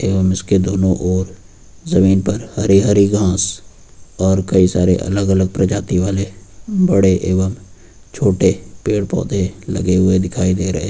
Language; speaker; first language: Hindi; native; Hindi